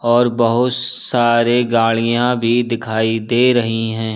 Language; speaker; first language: Hindi; native; Hindi